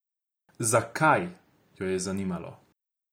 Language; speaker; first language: Slovenian; non-native, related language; Croatian